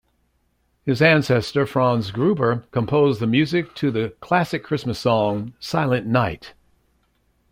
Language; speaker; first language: English; native; English